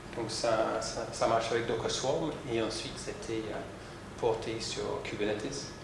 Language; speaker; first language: French; non-native, fluent; English